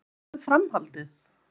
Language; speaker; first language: Icelandic; native; Icelandic